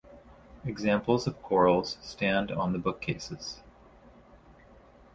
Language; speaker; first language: English; native; English